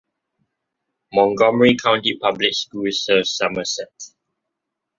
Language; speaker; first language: English; non-native, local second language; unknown